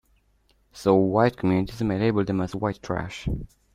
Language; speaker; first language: English; native; English